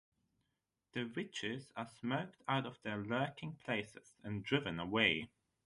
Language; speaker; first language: English; non-native, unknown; German